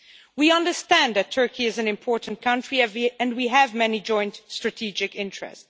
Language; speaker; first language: English; non-native, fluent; Dutch